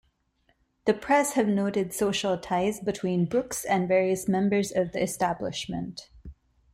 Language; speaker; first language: English; non-native, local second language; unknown